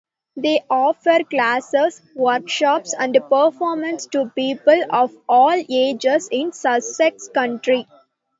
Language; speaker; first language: English; non-native, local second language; Tamil